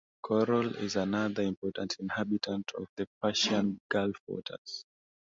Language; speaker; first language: English; non-native, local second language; Swahili